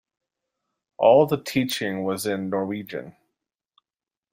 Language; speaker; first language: English; native; English